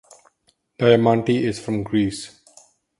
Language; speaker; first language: English; non-native, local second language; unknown